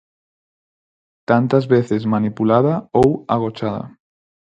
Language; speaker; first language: Galician; non-native, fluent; Spanish